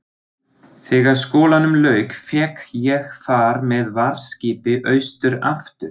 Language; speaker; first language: Icelandic; non-native, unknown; German